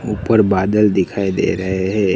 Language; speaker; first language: Hindi; non-native, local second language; Gujarati